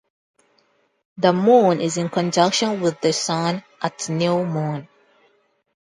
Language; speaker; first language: English; non-native, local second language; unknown